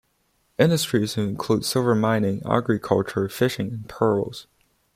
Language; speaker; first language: English; non-native, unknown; Chinese